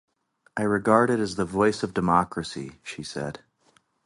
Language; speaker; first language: English; native; English